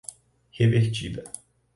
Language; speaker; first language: Portuguese; native; Portuguese